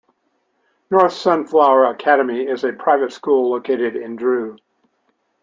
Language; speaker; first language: English; native; English